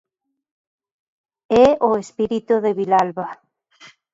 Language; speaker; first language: Galician; native; Galician